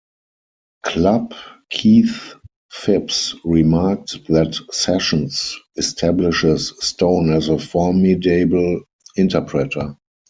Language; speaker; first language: English; non-native, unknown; German